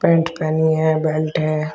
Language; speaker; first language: Hindi; native; Hindi